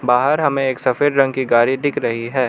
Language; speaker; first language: Hindi; non-native, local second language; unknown